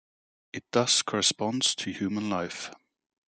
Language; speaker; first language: English; native; English